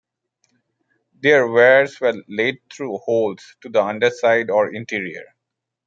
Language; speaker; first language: English; non-native, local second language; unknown